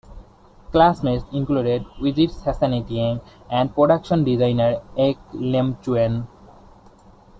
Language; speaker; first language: English; non-native, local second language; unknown